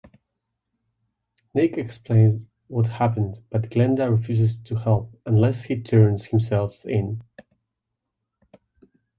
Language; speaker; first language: English; native; English